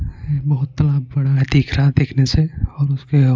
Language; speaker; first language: Hindi; non-native, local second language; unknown